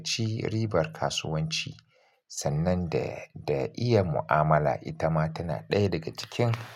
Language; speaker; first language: Hausa; native; Hausa